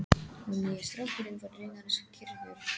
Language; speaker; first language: Icelandic; non-native, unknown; English